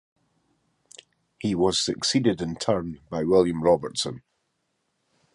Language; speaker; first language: English; native; English